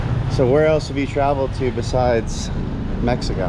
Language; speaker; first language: English; native; English